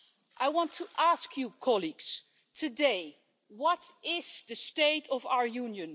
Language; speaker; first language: English; non-native, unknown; Dutch